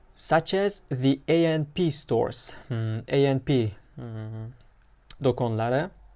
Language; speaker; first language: English; non-native, fluent; Uzbek